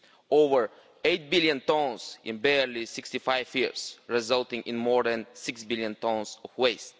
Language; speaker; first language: English; non-native, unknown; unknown